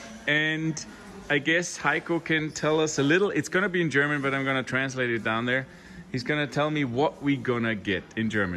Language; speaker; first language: English; non-native, fluent; German